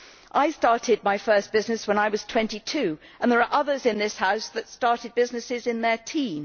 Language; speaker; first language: English; native; English